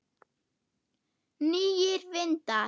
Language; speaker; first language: Icelandic; non-native, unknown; German